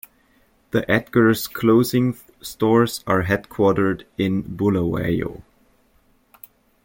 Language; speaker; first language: English; native; English